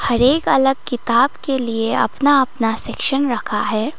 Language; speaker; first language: Hindi; non-native, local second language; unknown